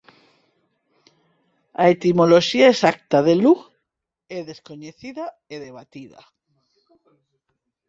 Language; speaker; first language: Galician; non-native, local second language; Spanish